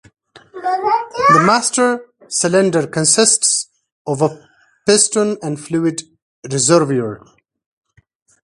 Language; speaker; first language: English; non-native, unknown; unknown